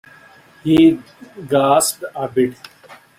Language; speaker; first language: English; native; English